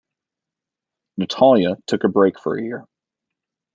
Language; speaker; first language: English; native; English